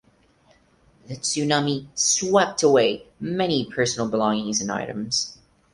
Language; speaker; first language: English; non-native, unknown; Portuguese